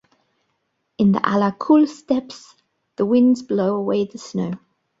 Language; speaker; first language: English; native; English